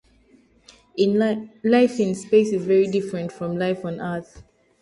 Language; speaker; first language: English; native; English